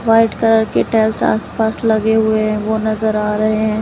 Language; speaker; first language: Hindi; native; Hindi